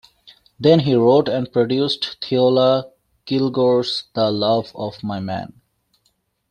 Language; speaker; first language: English; native; English